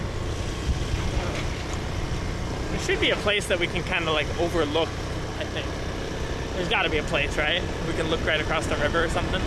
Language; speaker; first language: English; native; English